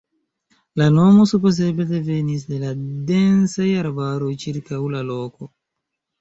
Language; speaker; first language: Esperanto; non-native, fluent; Chinese